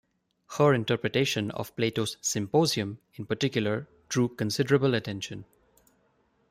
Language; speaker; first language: English; non-native, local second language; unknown